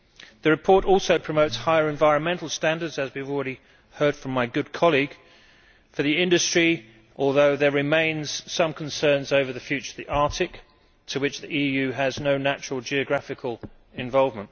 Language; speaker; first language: English; native; English